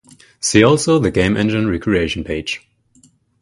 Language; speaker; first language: English; non-native, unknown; German